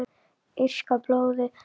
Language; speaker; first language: Icelandic; native; Icelandic